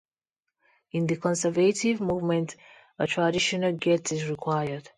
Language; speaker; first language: English; non-native, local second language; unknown